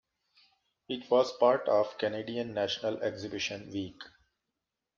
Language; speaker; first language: English; non-native, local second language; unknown